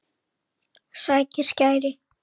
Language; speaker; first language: Icelandic; native; Icelandic